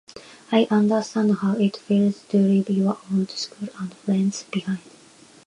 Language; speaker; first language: English; non-native, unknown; Japanese